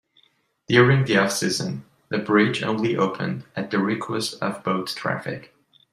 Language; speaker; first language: English; non-native, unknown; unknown